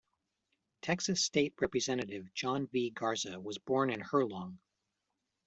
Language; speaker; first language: English; native; English